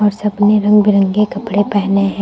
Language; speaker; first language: Hindi; native; Hindi